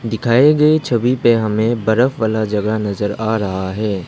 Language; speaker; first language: Hindi; non-native, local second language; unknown